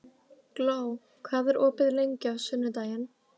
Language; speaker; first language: Icelandic; native; Icelandic